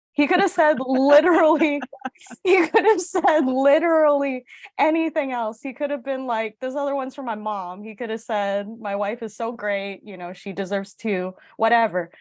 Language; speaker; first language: English; early bilingual, other home language; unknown